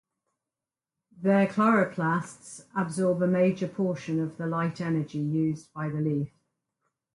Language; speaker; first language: English; native; English